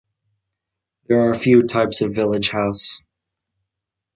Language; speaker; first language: English; native; English